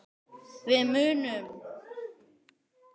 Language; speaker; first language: Icelandic; native; Icelandic